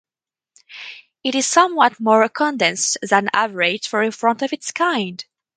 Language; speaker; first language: English; non-native, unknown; French